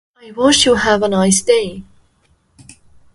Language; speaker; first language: English; non-native, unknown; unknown